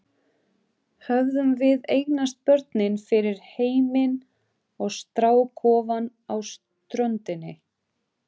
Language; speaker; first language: Icelandic; non-native, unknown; Portuguese